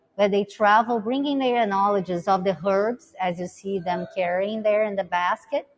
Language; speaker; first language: English; non-native, fluent; Portuguese